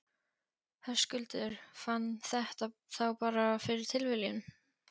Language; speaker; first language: Icelandic; non-native, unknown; Polish